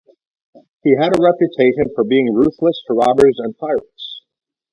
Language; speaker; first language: English; native; English